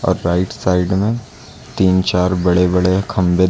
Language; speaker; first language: Hindi; native; Hindi